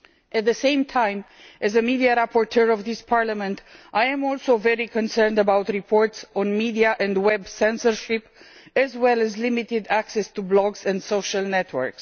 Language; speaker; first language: English; non-native, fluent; Romanian